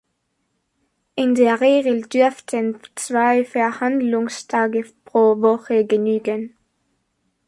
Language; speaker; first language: German; non-native, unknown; Spanish